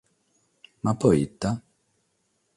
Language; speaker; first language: Sardinian; non-native, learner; Catalan